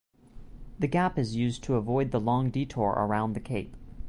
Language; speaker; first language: English; native; English